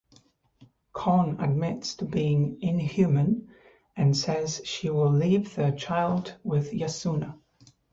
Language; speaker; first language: English; native; English